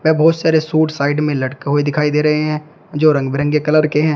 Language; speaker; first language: Hindi; native; Hindi